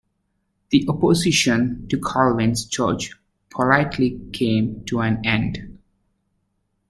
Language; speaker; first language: English; native; English